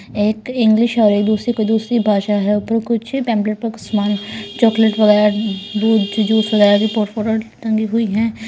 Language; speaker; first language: Hindi; native; Hindi